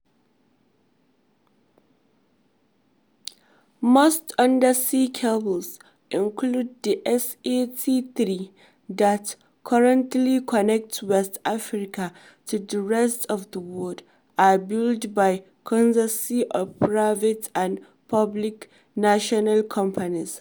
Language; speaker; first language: English; non-native, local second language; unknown